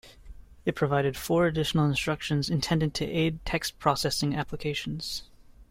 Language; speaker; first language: English; native; English